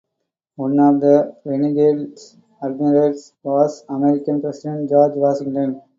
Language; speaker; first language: English; non-native, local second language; Tamil